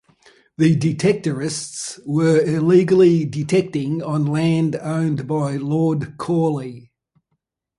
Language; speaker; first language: English; native; English